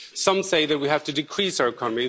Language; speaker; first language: English; non-native, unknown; Swedish